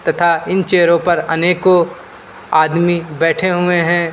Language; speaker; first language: Hindi; native; Hindi